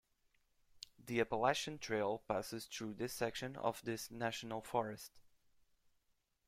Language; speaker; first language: English; native; English